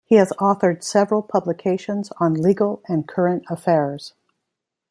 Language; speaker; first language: English; native; English